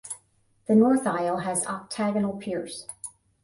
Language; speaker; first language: English; native; English